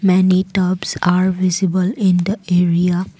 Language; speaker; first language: English; non-native, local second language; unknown